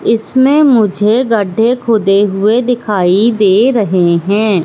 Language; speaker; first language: Hindi; native; Hindi